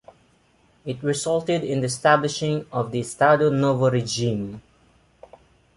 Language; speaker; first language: English; non-native, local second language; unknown